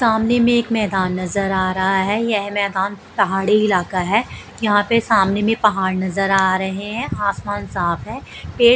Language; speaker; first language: Hindi; non-native, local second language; Punjabi